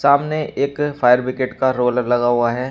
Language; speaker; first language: Hindi; native; Hindi